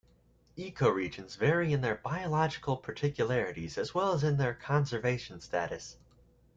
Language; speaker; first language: English; native; English